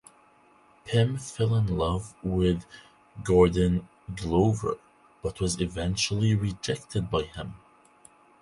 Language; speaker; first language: English; non-native, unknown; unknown